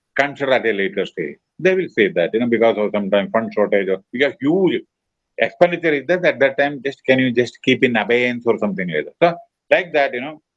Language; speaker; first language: English; non-native, local second language; Malayalam